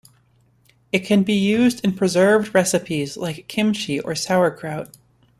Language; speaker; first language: English; native; English